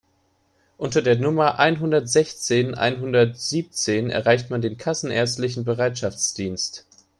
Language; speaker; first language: German; native; German